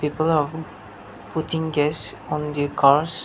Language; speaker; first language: English; non-native, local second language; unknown